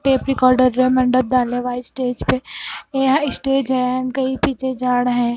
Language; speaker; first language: Hindi; non-native, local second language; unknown